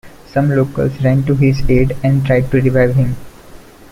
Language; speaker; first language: English; non-native, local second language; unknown